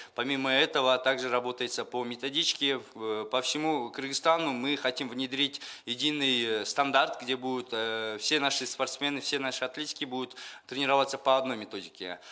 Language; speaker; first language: Russian; non-native, local second language; Kyrgyz